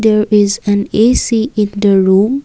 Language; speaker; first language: English; non-native, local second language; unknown